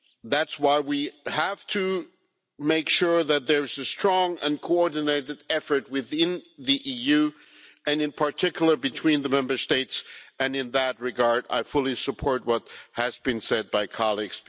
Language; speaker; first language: English; non-native, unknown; German